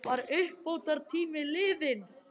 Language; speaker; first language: Icelandic; native; Icelandic